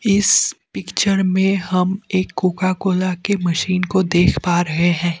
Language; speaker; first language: Hindi; non-native, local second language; Assamese